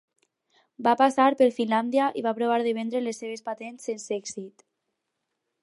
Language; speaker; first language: Catalan; non-native, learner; Spanish